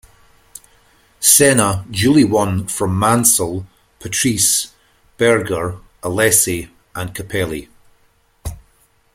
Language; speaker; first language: English; native; English